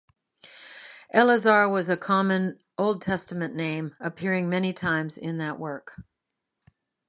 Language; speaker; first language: English; native; English